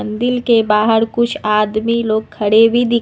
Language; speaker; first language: Hindi; native; Hindi